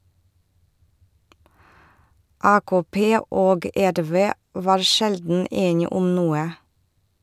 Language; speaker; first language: Norwegian; non-native, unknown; Russian